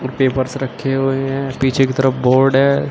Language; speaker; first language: Hindi; native; Hindi